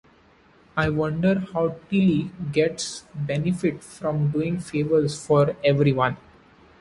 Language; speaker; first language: English; non-native, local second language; Marathi